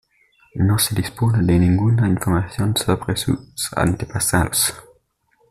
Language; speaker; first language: Spanish; native; Spanish